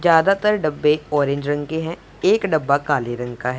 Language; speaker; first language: Hindi; non-native, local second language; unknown